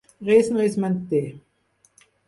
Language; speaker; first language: Catalan; non-native, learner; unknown